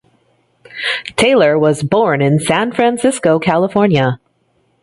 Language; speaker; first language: English; native; English